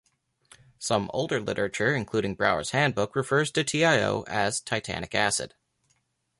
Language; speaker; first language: English; native; English